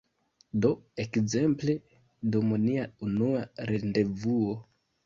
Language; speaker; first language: Esperanto; non-native, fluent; Kinyarwanda